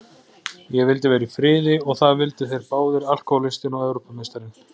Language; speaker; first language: Icelandic; native; Icelandic